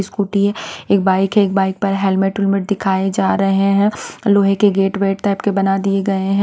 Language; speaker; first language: Hindi; non-native, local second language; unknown